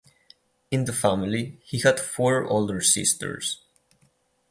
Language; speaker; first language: English; non-native, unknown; Catalan